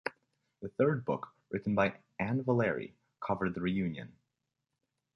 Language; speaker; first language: English; native; English